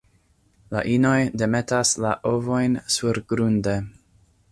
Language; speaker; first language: Esperanto; non-native, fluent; English